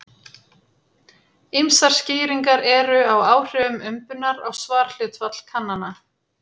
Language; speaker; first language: Icelandic; native; Icelandic